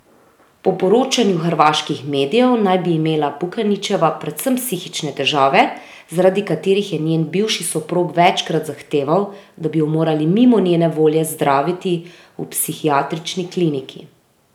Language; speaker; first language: Slovenian; native; Slovenian